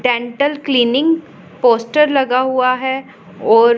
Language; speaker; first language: Hindi; non-native, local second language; Punjabi